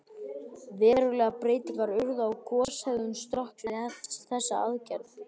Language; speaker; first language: Icelandic; native; Icelandic